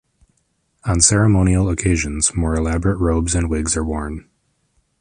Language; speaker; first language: English; native; English